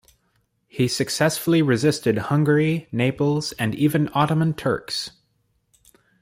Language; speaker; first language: English; native; English